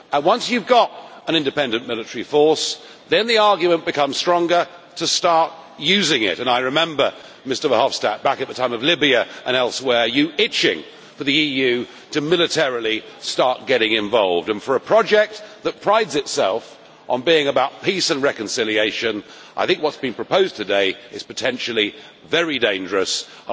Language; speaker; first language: English; native; English